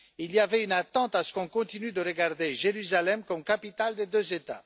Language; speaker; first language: French; non-native, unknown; Romanian